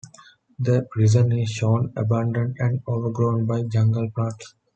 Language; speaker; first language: English; non-native, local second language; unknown